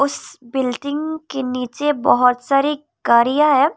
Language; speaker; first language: Hindi; non-native, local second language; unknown